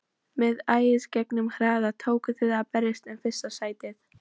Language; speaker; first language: Icelandic; non-native, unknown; Polish